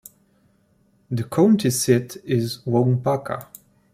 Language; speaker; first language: English; non-native, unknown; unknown